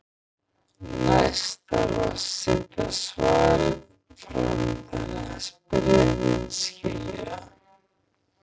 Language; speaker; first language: Icelandic; native; Icelandic